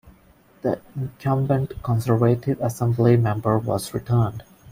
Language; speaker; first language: English; non-native, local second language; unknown